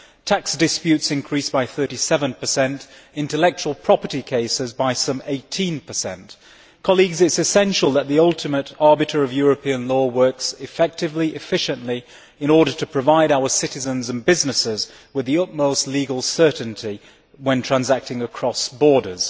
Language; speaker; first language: English; native; English